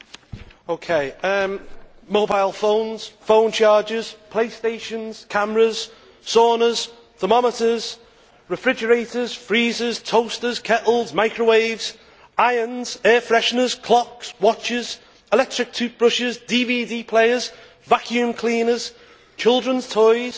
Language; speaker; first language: English; native; English